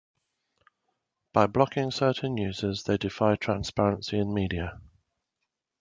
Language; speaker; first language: English; native; English